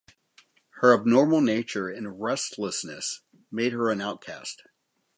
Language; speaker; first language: English; native; English